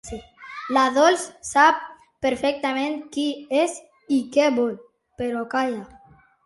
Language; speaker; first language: Catalan; non-native, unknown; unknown